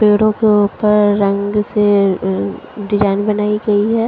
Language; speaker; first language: Hindi; non-native, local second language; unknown